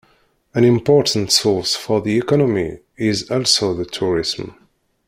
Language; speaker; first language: English; non-native, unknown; Kabyle